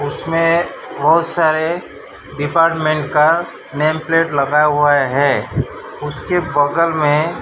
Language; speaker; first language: Hindi; non-native, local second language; Gujarati